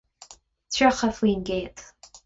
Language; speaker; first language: Irish; non-native, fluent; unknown